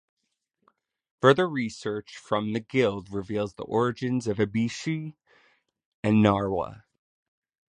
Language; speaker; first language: English; native; English